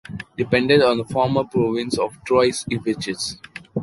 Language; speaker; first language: English; non-native, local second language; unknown